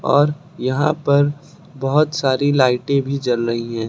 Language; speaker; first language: Hindi; native; Hindi